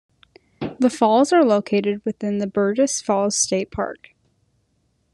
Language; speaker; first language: English; native; English